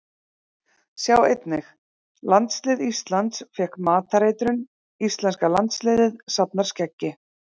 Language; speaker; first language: Icelandic; native; Icelandic